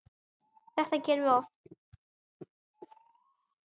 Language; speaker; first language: Icelandic; native; Icelandic